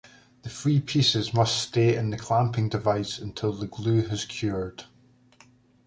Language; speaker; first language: English; native; English